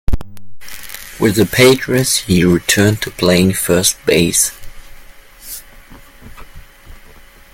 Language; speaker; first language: English; non-native, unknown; German